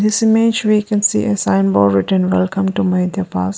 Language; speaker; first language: English; non-native, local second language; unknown